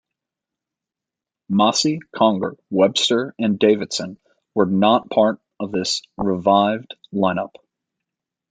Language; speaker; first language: English; native; English